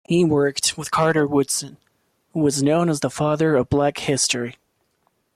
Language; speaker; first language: English; non-native, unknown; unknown